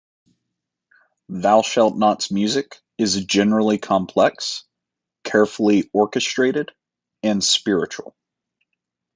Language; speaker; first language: English; native; English